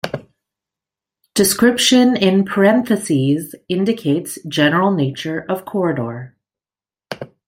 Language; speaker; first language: English; native; English